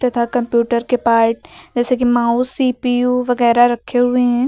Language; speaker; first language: Hindi; native; Hindi